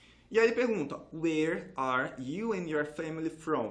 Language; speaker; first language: English; non-native, fluent; Portuguese